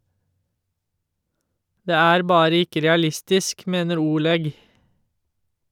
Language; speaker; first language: Norwegian; native; Norwegian